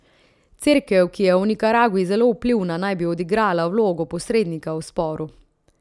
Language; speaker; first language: Slovenian; native; Slovenian